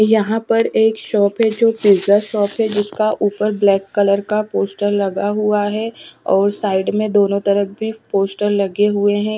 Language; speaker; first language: Hindi; non-native, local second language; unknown